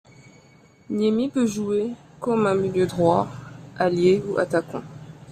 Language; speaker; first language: French; non-native, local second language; Arabic